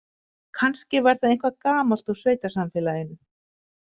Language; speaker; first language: Icelandic; native; Icelandic